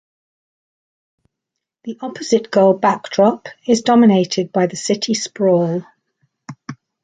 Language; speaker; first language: English; native; English